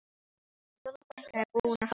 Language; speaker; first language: Icelandic; non-native, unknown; Filipino